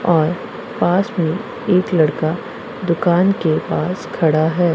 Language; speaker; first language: Hindi; non-native, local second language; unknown